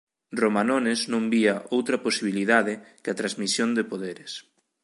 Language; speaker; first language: Galician; native; Galician